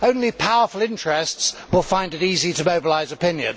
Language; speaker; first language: English; native; English